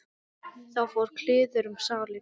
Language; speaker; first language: Icelandic; non-native, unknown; English